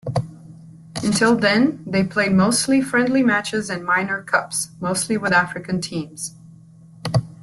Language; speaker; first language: English; native; English